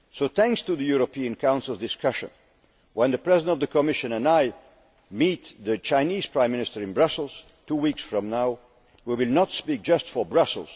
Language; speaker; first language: English; non-native, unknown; Dutch